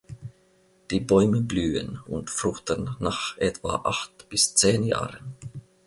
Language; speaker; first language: German; non-native, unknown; Finnish